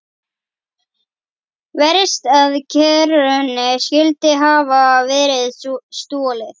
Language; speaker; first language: Icelandic; native; Icelandic